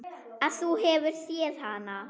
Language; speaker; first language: Icelandic; non-native, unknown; German